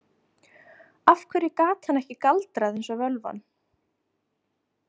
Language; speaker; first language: Icelandic; native; Icelandic